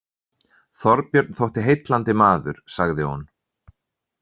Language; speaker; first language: Icelandic; native; Icelandic